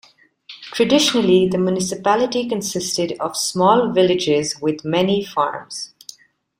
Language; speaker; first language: English; non-native, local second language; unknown